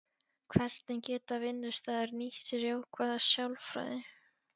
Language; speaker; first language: Icelandic; non-native, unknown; Polish